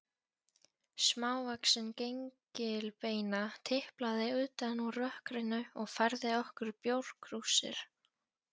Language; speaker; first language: Icelandic; non-native, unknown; Polish